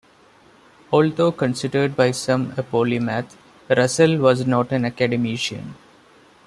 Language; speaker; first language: English; non-native, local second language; Malayalam